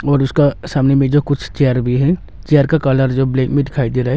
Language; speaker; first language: Hindi; non-native, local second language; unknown